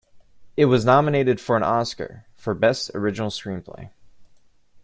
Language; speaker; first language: English; native; English